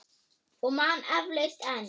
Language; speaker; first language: Icelandic; non-native, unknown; German